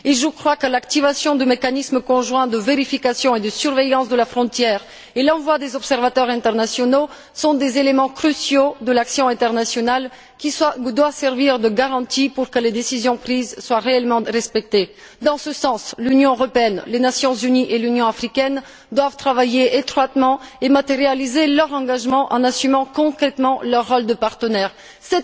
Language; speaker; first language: French; non-native, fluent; Bulgarian